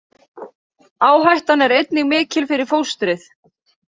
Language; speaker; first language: Icelandic; native; Icelandic